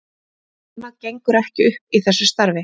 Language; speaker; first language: Icelandic; native; Icelandic